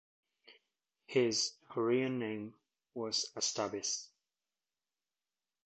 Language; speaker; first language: English; native; English